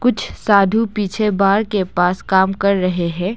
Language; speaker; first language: Hindi; non-native, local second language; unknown